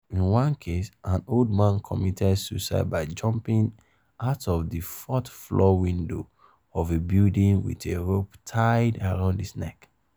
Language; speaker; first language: English; non-native, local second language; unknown